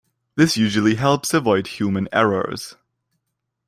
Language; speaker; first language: English; non-native, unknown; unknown